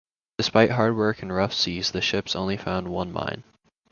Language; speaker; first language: English; native; English